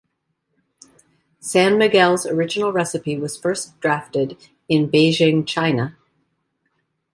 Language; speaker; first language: English; native; English